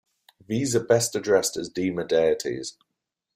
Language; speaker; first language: English; native; English